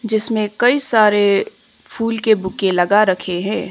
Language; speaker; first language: Hindi; non-native, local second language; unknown